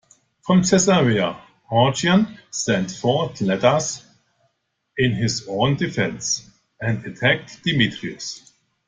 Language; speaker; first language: English; non-native, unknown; German